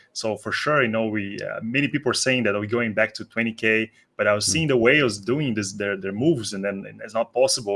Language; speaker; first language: English; non-native, fluent; Portuguese